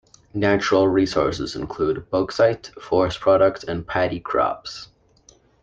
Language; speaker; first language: English; native; English